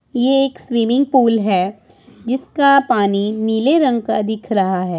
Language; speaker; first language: Hindi; non-native, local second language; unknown